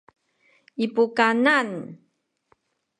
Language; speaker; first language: Sakizaya; non-native, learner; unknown